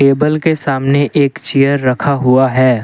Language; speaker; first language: Hindi; non-native, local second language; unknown